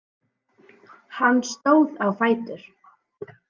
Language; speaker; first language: Icelandic; native; Icelandic